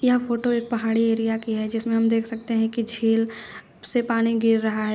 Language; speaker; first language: Hindi; native; Hindi